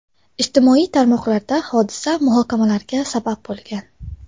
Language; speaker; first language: Uzbek; non-native, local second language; Tajik